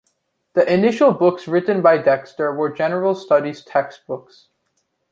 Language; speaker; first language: English; native; English